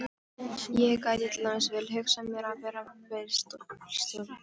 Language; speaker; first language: Icelandic; non-native, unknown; Polish